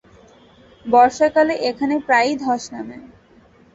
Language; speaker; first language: Bangla; native; Bangla